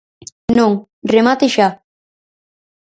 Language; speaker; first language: Galician; native; Galician